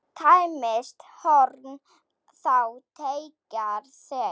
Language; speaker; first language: Icelandic; non-native, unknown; Slovak